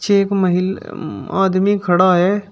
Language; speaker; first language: Hindi; native; Hindi